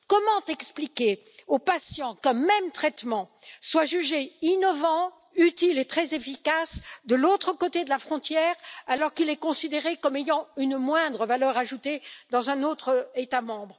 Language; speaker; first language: French; native; French